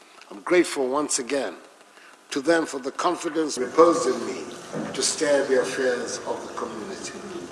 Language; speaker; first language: English; non-native, local second language; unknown